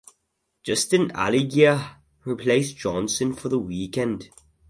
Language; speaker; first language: English; native; English